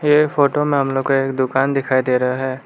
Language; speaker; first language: Hindi; non-native, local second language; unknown